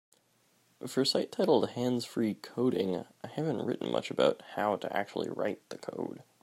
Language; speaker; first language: English; native; English